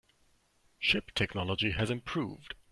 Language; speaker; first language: English; non-native, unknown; German